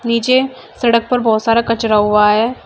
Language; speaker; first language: Hindi; native; Hindi